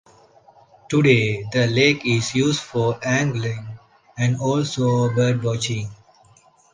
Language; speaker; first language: English; non-native, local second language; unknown